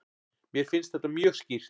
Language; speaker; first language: Icelandic; native; Icelandic